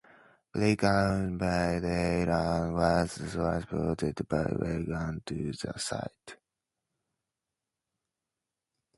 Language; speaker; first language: English; native; English